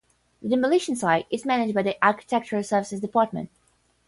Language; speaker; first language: English; non-native, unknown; Portuguese